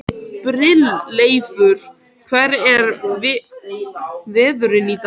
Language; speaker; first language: Icelandic; native; Icelandic